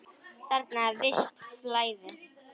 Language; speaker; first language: Icelandic; native; Icelandic